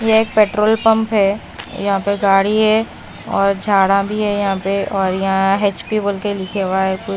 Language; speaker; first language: Hindi; non-native, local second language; Punjabi